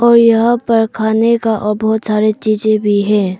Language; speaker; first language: Hindi; early bilingual, other home language; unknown